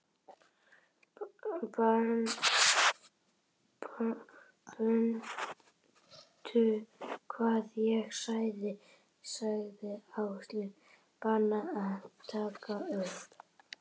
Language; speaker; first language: Icelandic; native; Icelandic